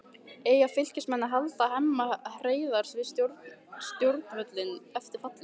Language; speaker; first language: Icelandic; native; Icelandic